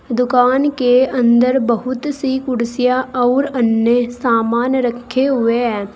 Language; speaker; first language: Hindi; native; Hindi